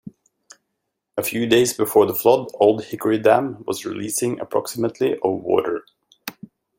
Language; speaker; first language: English; native; English